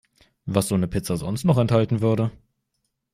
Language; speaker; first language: German; native; German